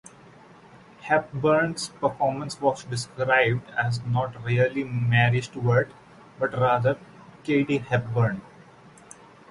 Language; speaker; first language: English; non-native, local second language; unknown